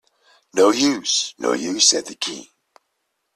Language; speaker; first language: English; native; English